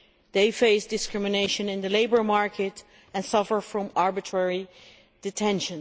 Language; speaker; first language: English; non-native, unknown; Dutch